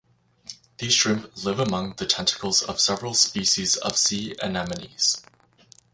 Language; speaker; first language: English; native; English